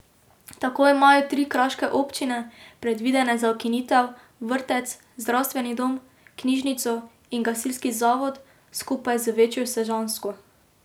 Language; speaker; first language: Slovenian; native; Slovenian